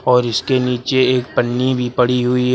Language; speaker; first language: Hindi; native; Hindi